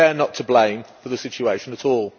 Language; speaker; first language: English; native; English